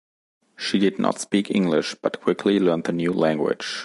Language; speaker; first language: English; non-native, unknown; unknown